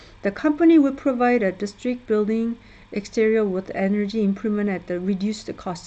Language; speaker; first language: English; non-native, fluent; Korean